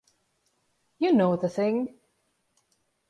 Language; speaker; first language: English; non-native, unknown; Latvian